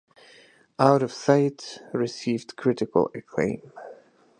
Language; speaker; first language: English; native; English